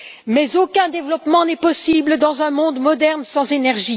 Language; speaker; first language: French; native; French